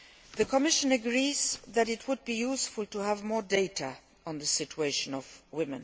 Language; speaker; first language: English; non-native, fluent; Luxembourgish